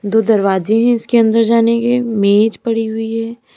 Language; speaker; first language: Hindi; native; Hindi